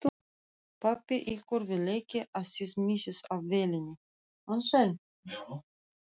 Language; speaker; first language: Icelandic; non-native, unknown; Russian